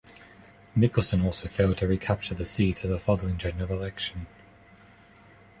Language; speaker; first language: English; non-native, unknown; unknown